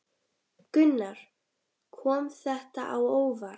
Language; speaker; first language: Icelandic; native; Icelandic